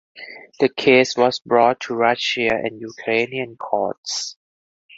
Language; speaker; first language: English; non-native, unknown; Thai